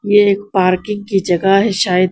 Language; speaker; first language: Hindi; non-native, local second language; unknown